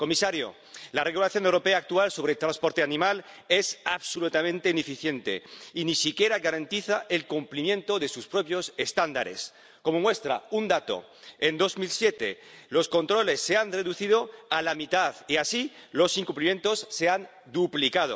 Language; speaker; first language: Spanish; native; Spanish